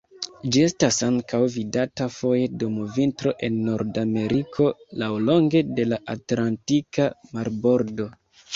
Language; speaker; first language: Esperanto; non-native, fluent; Kinyarwanda